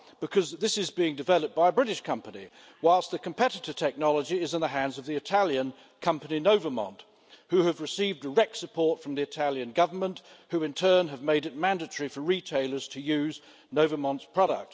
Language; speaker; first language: English; native; English